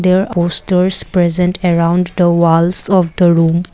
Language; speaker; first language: English; non-native, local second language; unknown